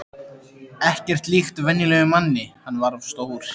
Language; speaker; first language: Icelandic; native; Icelandic